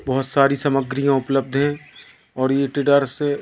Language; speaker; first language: Hindi; native; Hindi